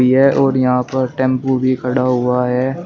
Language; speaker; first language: Hindi; native; Hindi